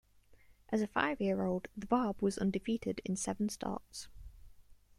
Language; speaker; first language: English; native; English